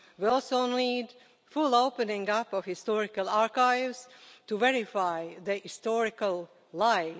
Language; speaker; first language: English; non-native, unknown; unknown